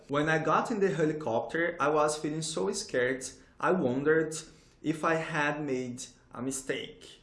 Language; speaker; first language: English; non-native, fluent; Portuguese